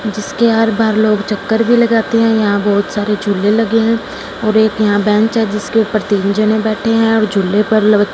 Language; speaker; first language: Hindi; non-native, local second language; Punjabi